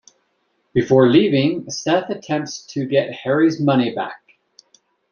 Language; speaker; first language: English; native; English